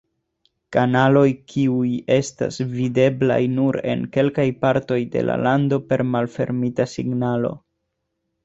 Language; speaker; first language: Esperanto; non-native, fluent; Spanish